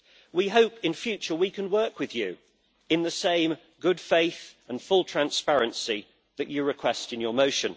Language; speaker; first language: English; native; English